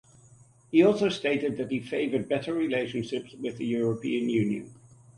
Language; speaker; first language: English; native; English